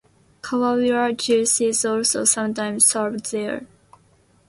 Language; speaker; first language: English; non-native, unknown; Japanese